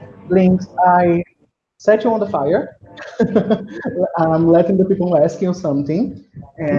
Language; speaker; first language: English; non-native, fluent; Portuguese